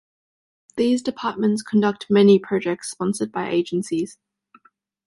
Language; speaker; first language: English; native; English